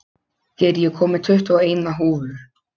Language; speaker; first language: Icelandic; non-native, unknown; Polish